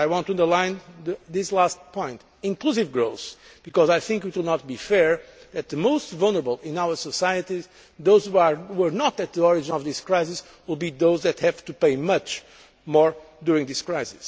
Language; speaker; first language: English; non-native, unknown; Portuguese